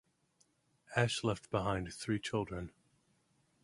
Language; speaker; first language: English; native; English